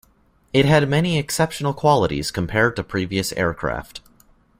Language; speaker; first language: English; native; English